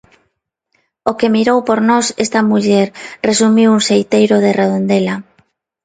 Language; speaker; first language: Galician; non-native, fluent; Spanish